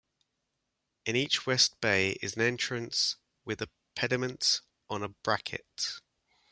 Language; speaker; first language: English; native; English